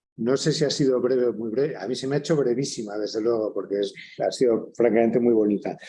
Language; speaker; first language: Spanish; native; Spanish